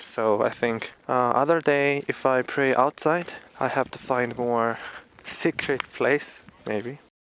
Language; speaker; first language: English; non-native, fluent; Korean